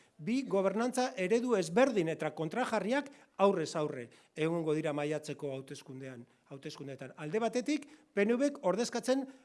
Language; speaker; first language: Basque; non-native, local second language; Spanish